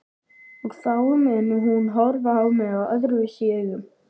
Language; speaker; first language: Icelandic; native; Icelandic